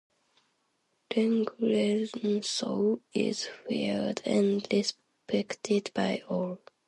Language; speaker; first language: English; non-native, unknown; Japanese